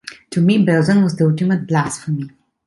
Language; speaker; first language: English; non-native, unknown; Italian